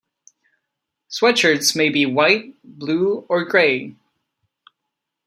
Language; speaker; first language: English; non-native, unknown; Czech